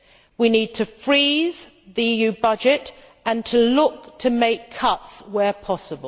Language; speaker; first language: English; native; English